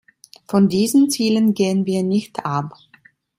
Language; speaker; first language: German; non-native, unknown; Italian